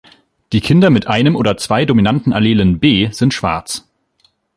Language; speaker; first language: German; native; German